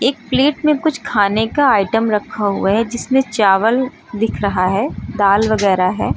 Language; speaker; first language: Hindi; native; Hindi